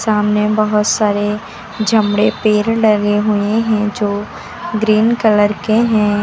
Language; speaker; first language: Hindi; native; Hindi